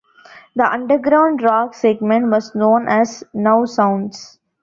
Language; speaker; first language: English; non-native, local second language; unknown